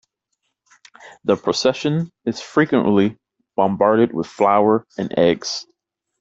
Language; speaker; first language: English; native; English